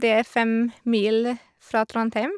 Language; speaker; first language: Norwegian; non-native, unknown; Hungarian